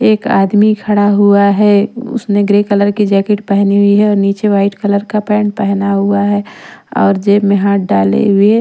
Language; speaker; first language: Hindi; non-native, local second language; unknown